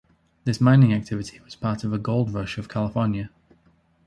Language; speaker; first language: English; native; English